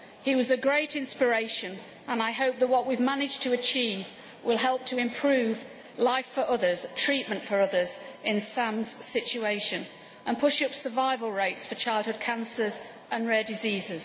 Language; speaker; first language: English; native; English